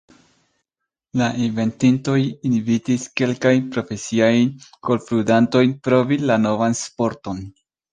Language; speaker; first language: Esperanto; non-native, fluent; Spanish